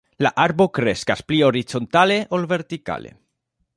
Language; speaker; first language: Esperanto; non-native, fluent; Spanish